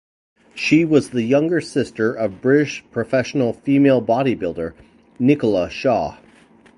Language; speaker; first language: English; native; English